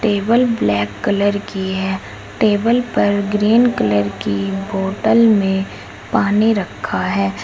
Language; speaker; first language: Hindi; native; Hindi